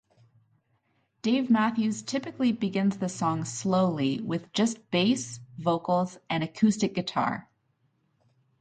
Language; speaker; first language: English; native; English